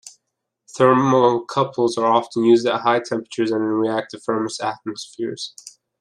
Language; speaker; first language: English; native; English